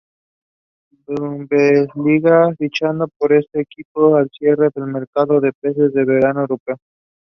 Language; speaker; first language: English; non-native, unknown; Spanish